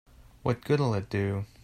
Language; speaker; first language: English; native; English